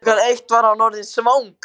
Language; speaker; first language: Icelandic; native; Icelandic